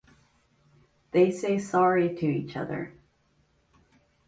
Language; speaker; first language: English; native; English